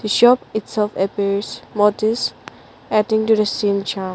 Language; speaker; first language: English; non-native, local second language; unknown